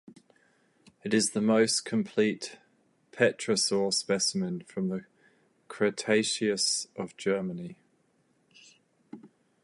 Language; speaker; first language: English; native; English